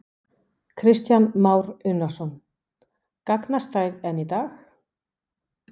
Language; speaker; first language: Icelandic; non-native, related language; Danish